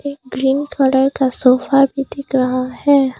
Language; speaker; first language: Hindi; non-native, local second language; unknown